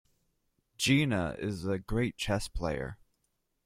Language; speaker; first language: English; native; English